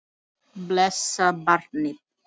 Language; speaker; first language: Icelandic; non-native, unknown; Filipino